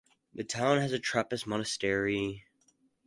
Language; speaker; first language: English; native; English